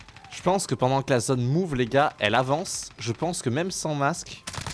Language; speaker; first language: French; native; French